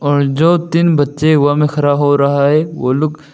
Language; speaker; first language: Hindi; non-native, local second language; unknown